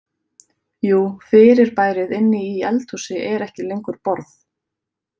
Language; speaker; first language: Icelandic; native; Icelandic